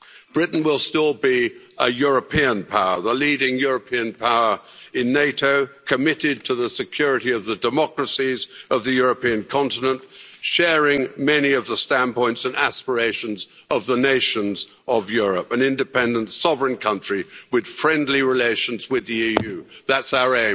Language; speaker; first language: English; native; English